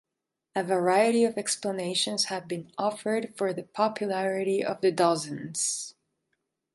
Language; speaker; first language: English; non-native, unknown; Spanish